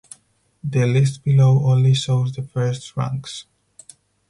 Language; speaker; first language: English; non-native, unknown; Spanish